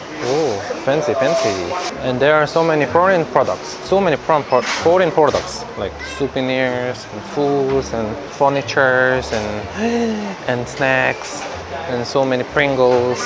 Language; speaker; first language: English; non-native, fluent; Korean